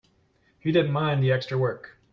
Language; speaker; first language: English; native; English